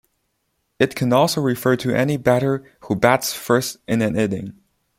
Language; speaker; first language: English; non-native, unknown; Chinese